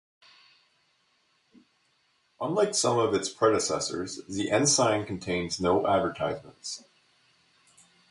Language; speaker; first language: English; native; English